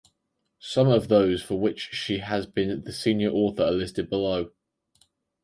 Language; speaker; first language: English; native; English